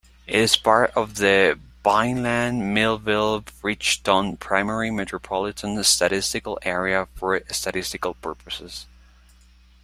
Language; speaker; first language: English; non-native, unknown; Spanish